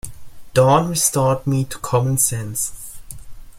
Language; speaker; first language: English; non-native, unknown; German